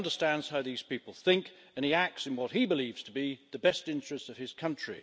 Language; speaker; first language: English; native; English